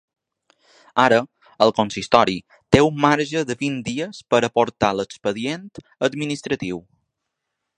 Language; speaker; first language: Catalan; native; Catalan